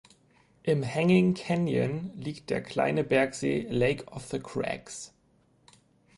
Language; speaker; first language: German; native; German